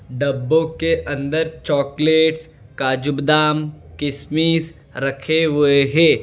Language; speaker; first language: Hindi; non-native, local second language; Gujarati